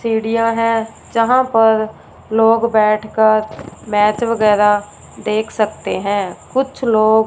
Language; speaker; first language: Hindi; non-native, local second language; Punjabi